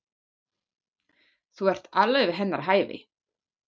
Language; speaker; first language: Icelandic; non-native, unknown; German